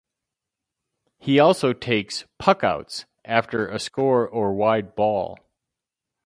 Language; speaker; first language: English; native; English